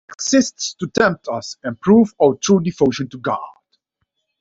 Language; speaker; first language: English; non-native, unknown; Dutch